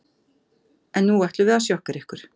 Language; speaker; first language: Icelandic; native; Icelandic